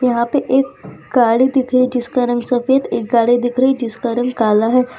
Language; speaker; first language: Hindi; non-native, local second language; Gujarati